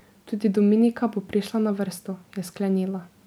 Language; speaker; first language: Slovenian; native; Slovenian